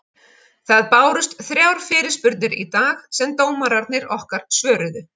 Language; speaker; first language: Icelandic; native; Icelandic